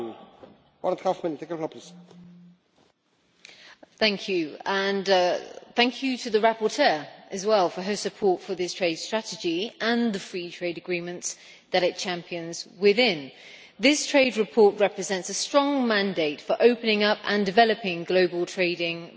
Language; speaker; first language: English; native; English